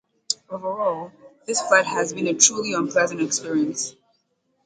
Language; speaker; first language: English; native; English